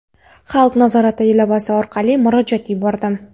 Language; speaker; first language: Uzbek; non-native, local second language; Kara-Kalpak